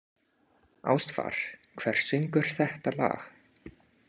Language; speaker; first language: Icelandic; non-native, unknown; English